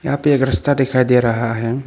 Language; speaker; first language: Hindi; non-native, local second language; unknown